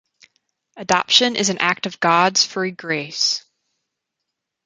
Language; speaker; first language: English; native; English